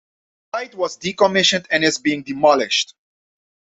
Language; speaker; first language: English; non-native, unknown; Dutch